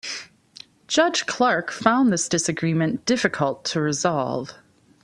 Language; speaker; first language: English; native; English